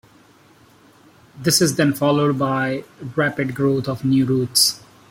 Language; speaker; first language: English; non-native, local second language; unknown